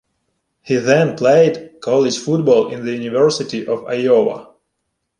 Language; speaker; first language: English; non-native, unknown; Ukrainian